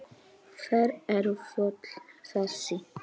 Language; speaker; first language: Icelandic; non-native, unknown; Polish